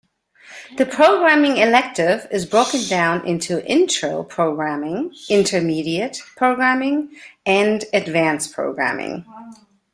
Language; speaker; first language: English; native; English